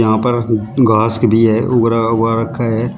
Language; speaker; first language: Hindi; native; Hindi